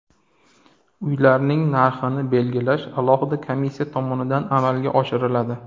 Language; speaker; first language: Uzbek; native; Uzbek